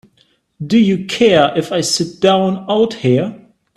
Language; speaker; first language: English; non-native, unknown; German